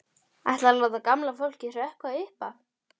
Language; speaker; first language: Icelandic; native; Icelandic